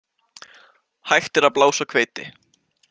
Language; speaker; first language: Icelandic; native; Icelandic